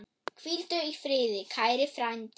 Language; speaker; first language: Icelandic; non-native, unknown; German